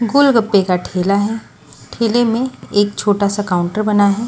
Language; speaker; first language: Hindi; non-native, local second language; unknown